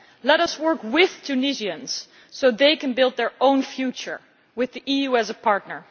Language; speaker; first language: English; non-native, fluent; Dutch